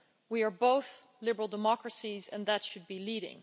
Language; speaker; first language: English; non-native, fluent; Dutch